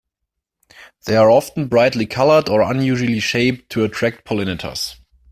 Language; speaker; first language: English; non-native, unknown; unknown